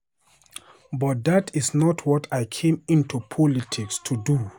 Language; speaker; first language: English; non-native, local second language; Hausa